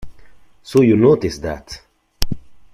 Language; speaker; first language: English; non-native, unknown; Italian